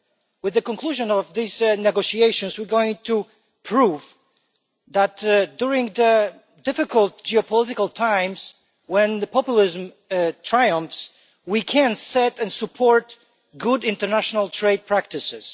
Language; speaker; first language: English; non-native, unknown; Polish